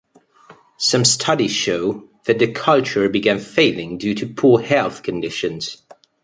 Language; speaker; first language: English; native; English